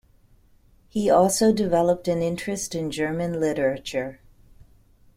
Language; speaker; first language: English; native; English